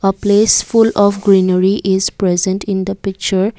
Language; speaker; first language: English; non-native, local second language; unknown